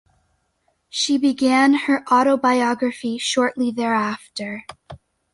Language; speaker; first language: English; native; English